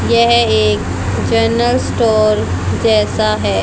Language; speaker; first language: Hindi; native; Hindi